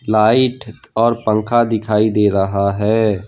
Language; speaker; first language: Hindi; non-native, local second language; Gujarati